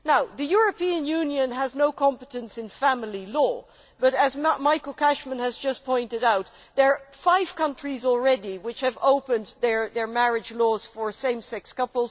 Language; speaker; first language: English; non-native, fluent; Dutch